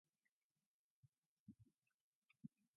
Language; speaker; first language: English; non-native, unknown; Mongolian